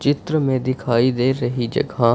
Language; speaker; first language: Hindi; non-native, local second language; Punjabi